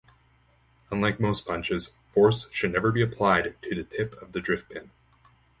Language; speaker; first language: English; native; English